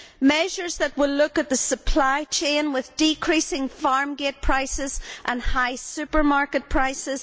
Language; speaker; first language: English; native; English